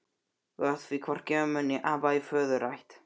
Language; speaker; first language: Icelandic; native; Icelandic